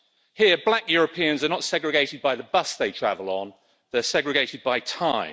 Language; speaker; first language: English; native; English